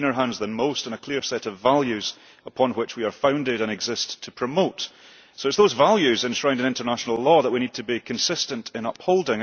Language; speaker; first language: English; early bilingual, heritage; English